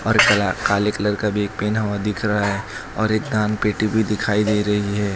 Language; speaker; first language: Hindi; non-native, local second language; Gujarati